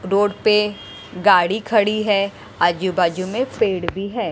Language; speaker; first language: Hindi; non-native, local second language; Punjabi